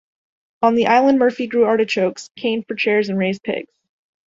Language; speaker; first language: English; native; English